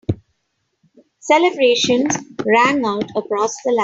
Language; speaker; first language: English; non-native, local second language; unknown